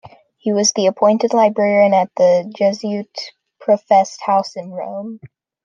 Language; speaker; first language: English; native; English